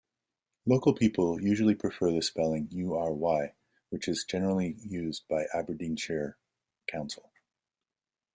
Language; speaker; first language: English; native; English